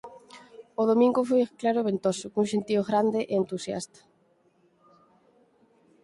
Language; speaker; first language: Galician; native; Galician